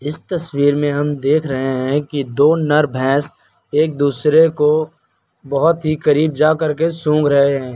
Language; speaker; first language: Hindi; native; Hindi